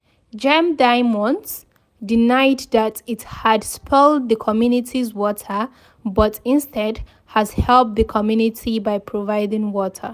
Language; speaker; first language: English; non-native, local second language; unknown